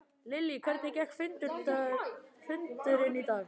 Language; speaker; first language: Icelandic; native; Icelandic